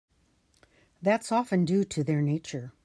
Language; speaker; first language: English; native; English